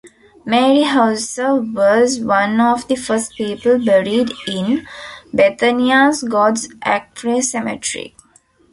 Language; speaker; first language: English; non-native, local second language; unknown